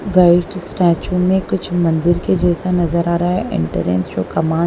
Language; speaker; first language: Hindi; non-native, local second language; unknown